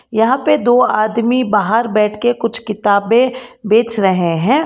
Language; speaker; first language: Hindi; non-native, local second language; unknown